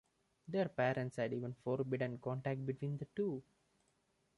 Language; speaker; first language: English; non-native, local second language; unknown